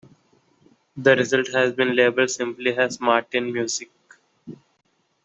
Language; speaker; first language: English; native; English